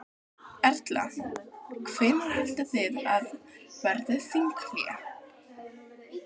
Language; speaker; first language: Icelandic; native; Icelandic